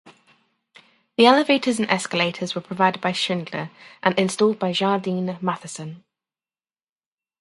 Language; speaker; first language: English; native; English